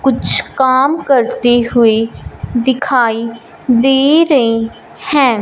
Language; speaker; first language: Hindi; non-native, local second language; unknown